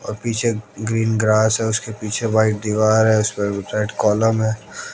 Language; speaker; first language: Hindi; native; Hindi